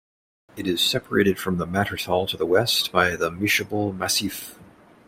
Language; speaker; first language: English; native; English